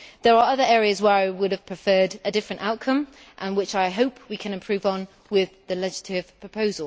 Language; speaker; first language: English; native; English